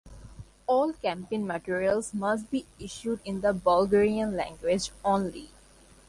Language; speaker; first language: English; non-native, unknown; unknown